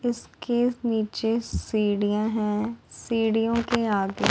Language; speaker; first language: Hindi; non-native, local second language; Punjabi